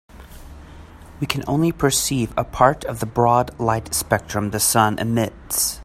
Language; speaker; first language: English; native; English